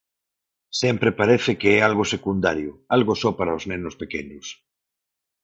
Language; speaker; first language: Galician; non-native, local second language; Spanish